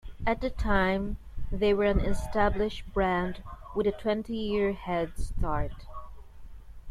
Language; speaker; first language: English; non-native, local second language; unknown